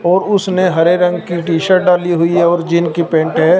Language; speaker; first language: Hindi; non-native, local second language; Punjabi